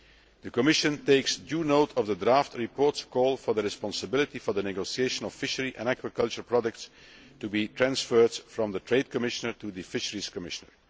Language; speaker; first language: English; non-native, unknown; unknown